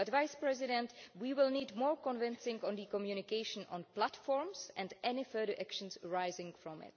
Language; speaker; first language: English; non-native, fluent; Czech